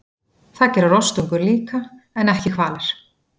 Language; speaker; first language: Icelandic; native; Icelandic